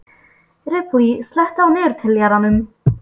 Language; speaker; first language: Icelandic; non-native, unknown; Polish